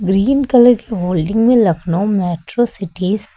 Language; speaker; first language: Hindi; native; Hindi